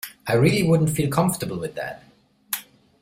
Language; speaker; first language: English; non-native, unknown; German